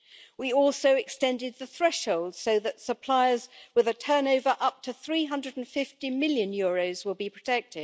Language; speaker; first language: English; native; English